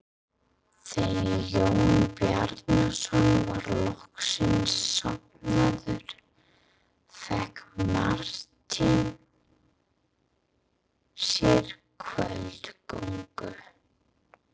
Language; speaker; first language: Icelandic; non-native, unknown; English